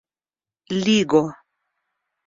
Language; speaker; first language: Esperanto; non-native, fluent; Russian